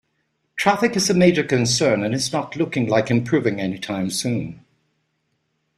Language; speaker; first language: English; native; English